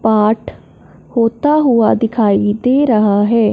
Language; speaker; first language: Hindi; non-native, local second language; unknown